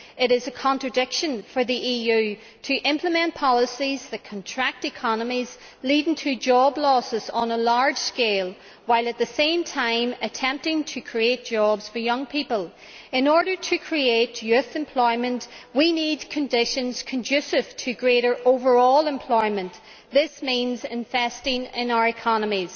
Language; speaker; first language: English; native; English